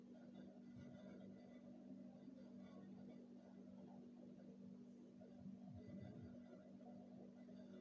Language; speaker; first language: Hausa; native; Hausa